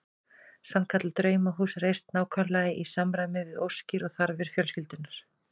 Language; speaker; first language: Icelandic; native; Icelandic